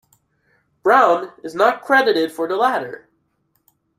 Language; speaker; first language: English; native; English